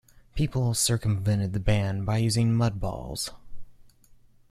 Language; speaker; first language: English; native; English